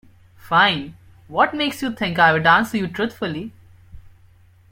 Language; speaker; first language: English; non-native, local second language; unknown